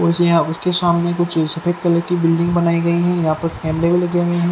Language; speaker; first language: Hindi; native; Hindi